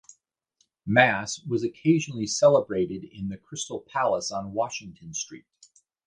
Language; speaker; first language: English; native; English